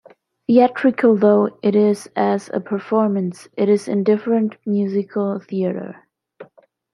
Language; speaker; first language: English; non-native, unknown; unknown